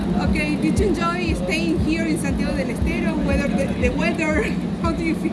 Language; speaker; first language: English; non-native, fluent; Spanish